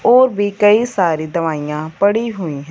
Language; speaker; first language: Hindi; non-native, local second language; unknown